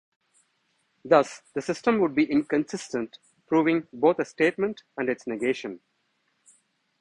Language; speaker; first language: English; non-native, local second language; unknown